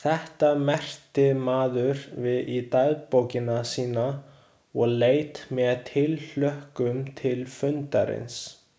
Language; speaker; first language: Icelandic; non-native, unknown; Chinese